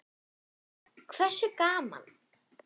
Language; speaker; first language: Icelandic; non-native, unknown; German